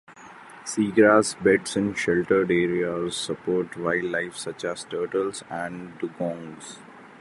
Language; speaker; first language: English; non-native, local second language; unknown